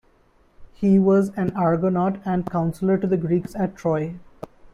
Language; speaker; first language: English; non-native, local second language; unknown